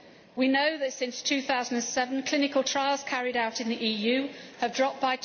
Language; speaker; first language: English; native; English